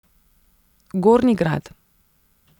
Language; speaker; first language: Slovenian; non-native, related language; Serbian